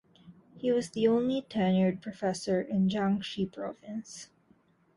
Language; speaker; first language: English; non-native, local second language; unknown